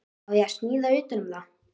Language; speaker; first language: Icelandic; native; Icelandic